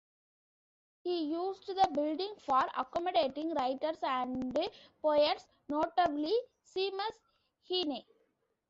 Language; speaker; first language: English; non-native, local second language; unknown